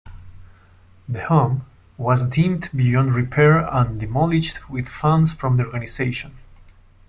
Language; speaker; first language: English; non-native, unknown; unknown